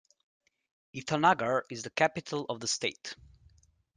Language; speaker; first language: English; native; English